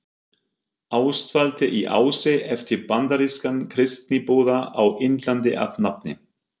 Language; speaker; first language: Icelandic; non-native, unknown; German